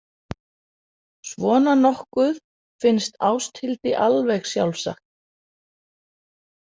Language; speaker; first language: Icelandic; non-native, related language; Danish